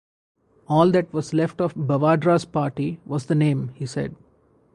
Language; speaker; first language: English; non-native, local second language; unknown